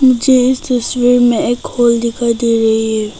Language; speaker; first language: Hindi; non-native, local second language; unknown